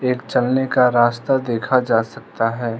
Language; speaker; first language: Hindi; non-native, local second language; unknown